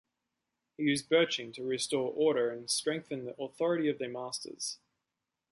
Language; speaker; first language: English; native; English